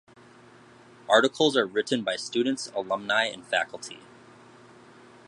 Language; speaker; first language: English; native; English